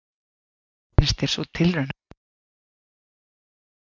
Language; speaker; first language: Icelandic; native; Icelandic